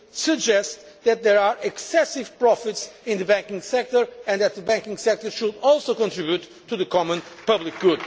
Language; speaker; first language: English; non-native, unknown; Portuguese